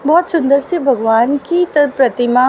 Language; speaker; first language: Hindi; native; Hindi